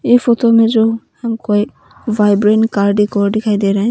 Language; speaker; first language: Hindi; non-native, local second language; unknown